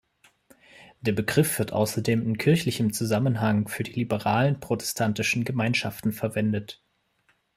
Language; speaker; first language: German; native; German